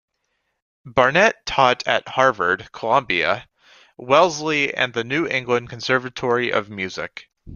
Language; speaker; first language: English; native; English